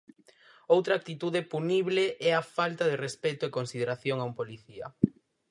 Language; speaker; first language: Galician; native; Galician